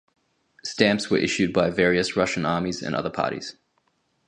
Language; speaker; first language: English; native; English